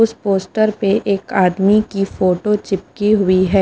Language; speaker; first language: Hindi; non-native, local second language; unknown